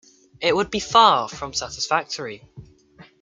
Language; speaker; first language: English; native; English